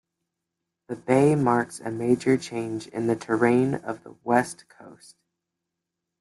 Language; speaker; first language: English; native; English